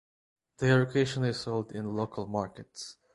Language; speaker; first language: English; non-native, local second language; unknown